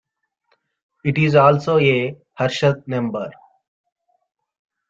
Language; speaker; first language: English; native; English